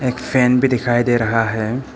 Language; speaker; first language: Hindi; early bilingual, other home language; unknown